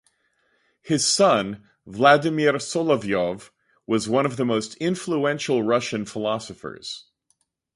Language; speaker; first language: English; native; English